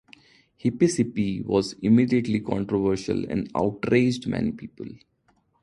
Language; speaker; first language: English; non-native, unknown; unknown